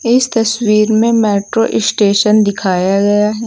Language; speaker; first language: Hindi; native; Hindi